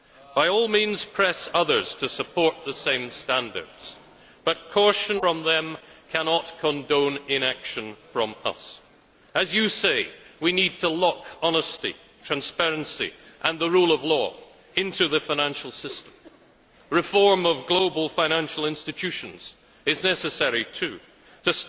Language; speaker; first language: English; native; English